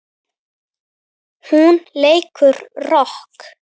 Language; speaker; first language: Icelandic; native; Icelandic